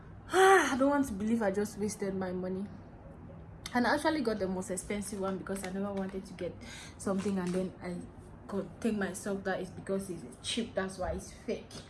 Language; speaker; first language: English; non-native, local second language; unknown